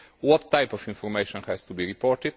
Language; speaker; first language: English; non-native, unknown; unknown